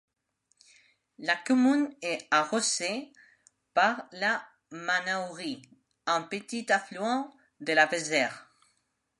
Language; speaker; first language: French; non-native, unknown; Spanish